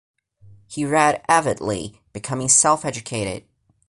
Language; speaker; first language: English; non-native, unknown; Portuguese